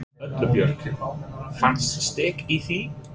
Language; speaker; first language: Icelandic; non-native, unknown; English